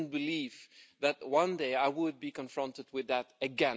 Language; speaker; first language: English; non-native, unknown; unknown